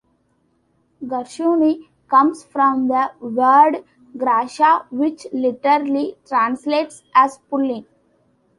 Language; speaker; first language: English; non-native, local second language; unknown